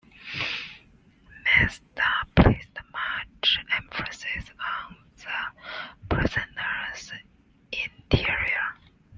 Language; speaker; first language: English; non-native, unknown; Chinese